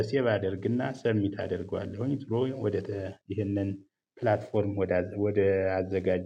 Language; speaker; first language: Amharic; native; Amharic